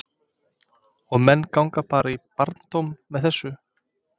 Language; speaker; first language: Icelandic; non-native, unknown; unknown